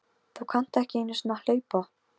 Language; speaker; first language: Icelandic; non-native, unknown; Polish